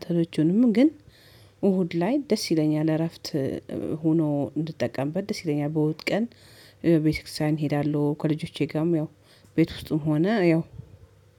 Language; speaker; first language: Amharic; native; Amharic